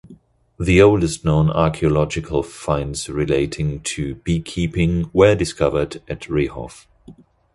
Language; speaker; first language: English; non-native, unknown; German